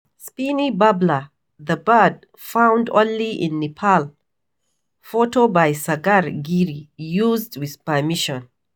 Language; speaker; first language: English; non-native, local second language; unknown